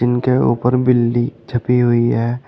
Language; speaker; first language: Hindi; native; Hindi